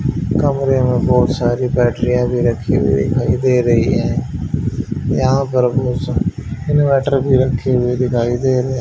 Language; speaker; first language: Hindi; native; Hindi